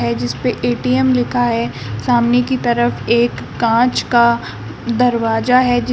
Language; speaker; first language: Hindi; native; Hindi